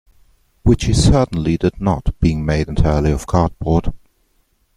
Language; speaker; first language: English; non-native, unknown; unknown